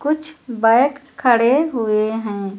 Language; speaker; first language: Hindi; native; Hindi